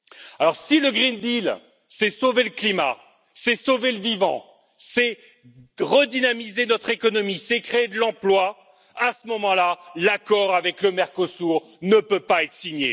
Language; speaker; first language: French; native; French